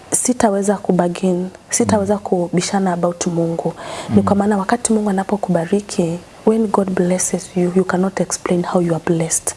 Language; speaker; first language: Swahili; non-native, local second language; Kamba